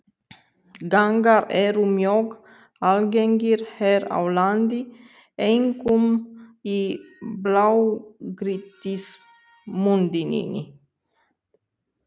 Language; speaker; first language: Icelandic; non-native, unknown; Romanian